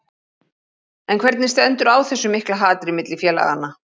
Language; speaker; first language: Icelandic; native; Icelandic